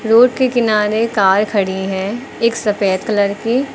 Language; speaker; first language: Hindi; native; Hindi